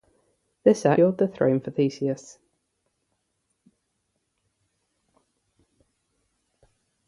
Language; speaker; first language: English; native; English